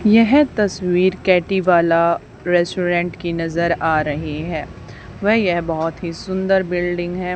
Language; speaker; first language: Hindi; native; Hindi